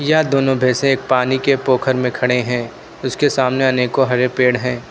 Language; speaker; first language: Hindi; native; Hindi